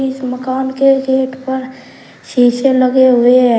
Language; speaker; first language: Hindi; native; Hindi